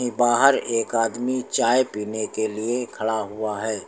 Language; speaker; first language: Hindi; native; Hindi